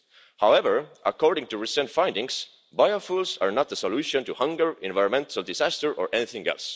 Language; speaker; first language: English; non-native, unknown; Estonian